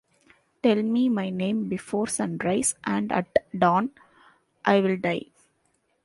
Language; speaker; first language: English; non-native, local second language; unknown